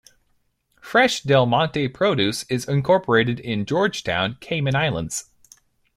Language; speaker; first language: English; native; English